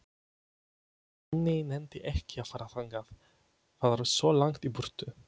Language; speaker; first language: Icelandic; non-native, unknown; Polish